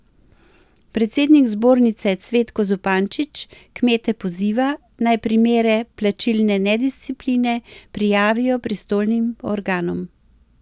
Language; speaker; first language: Slovenian; native; Slovenian